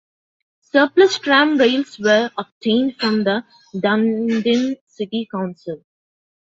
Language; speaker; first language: English; non-native, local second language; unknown